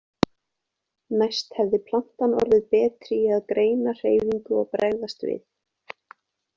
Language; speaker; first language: Icelandic; native; Icelandic